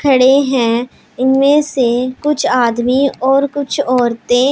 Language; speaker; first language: Hindi; non-native, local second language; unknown